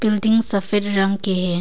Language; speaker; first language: Hindi; non-native, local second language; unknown